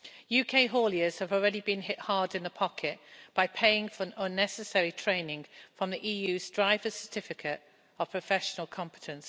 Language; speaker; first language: English; native; English